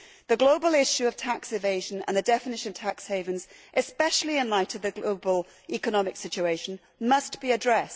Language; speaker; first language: English; native; English